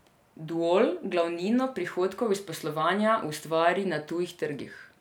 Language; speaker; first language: Slovenian; non-native, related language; Serbian